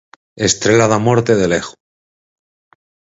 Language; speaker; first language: Galician; native; Galician